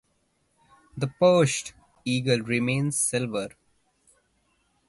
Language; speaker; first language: English; non-native, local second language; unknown